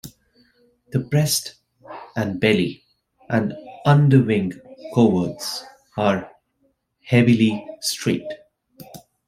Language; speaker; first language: English; non-native, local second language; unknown